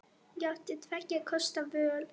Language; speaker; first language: Icelandic; non-native, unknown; Polish